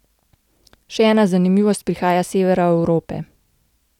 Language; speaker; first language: Slovenian; native; Slovenian